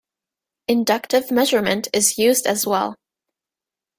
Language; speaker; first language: English; native; English